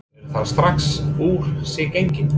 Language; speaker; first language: Icelandic; non-native, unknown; English